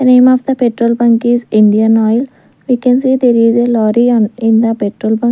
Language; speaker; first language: English; non-native, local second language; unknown